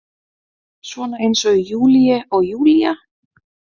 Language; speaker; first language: Icelandic; native; Icelandic